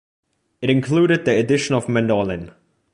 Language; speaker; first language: English; non-native, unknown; German